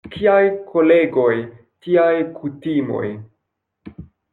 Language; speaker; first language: Esperanto; non-native, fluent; French